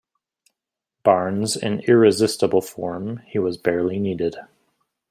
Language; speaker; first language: English; native; English